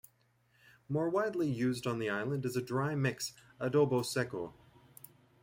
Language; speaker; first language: English; native; English